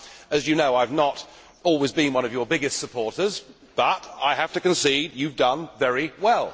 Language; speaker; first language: English; native; English